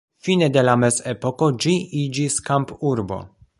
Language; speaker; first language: Esperanto; non-native, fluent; Polish